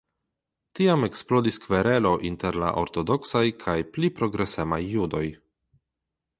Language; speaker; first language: Esperanto; non-native, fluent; Polish